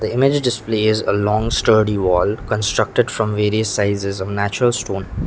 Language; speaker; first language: English; non-native, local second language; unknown